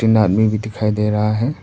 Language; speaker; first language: Hindi; non-native, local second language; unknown